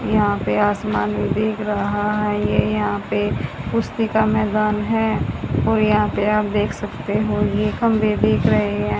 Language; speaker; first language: Hindi; native; Hindi